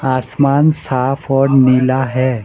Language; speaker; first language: Hindi; non-native, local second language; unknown